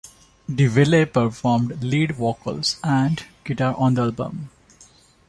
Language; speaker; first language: English; non-native, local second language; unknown